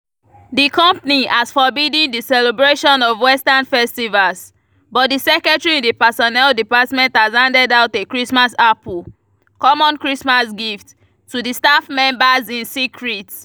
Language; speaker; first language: English; non-native, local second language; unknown